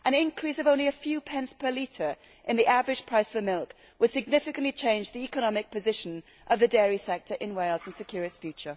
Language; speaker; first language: English; native; English